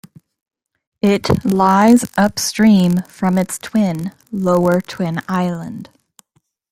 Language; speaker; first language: English; native; English